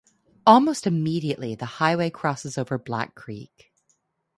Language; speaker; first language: English; non-native, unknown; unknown